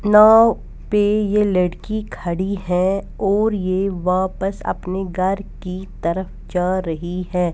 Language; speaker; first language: Hindi; non-native, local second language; Punjabi